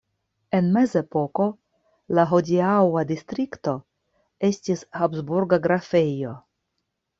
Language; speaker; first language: Esperanto; non-native, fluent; Russian